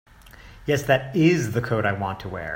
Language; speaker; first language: English; native; English